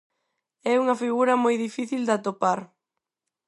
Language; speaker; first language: Galician; non-native, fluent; Spanish